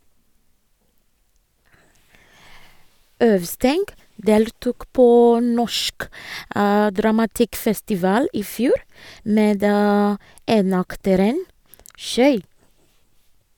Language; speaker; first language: Norwegian; non-native, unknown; Ga